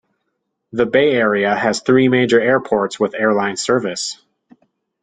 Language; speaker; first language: English; native; English